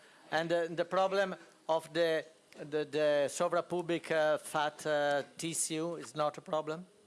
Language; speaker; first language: English; non-native, fluent; Italian